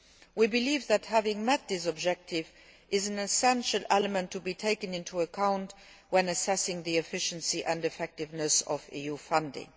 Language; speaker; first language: English; non-native, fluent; Luxembourgish